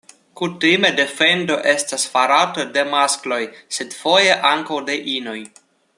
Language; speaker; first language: Esperanto; non-native, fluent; Russian